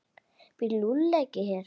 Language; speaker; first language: Icelandic; native; Icelandic